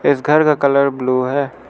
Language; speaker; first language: Hindi; non-native, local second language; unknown